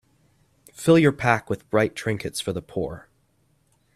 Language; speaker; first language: English; native; English